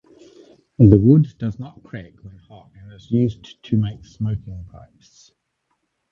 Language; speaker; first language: English; native; English